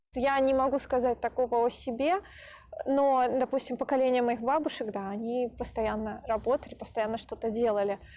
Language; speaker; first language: Russian; native; Russian